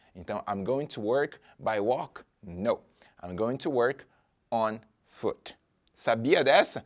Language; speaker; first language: English; non-native, fluent; Portuguese